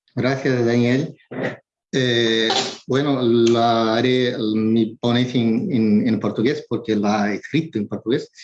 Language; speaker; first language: Spanish; non-native, related language; Portuguese